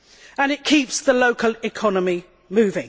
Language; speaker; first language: English; native; English